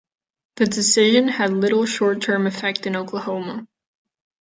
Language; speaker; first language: English; non-native, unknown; Catalan